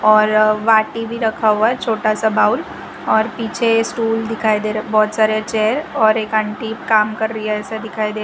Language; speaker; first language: Hindi; non-native, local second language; Gujarati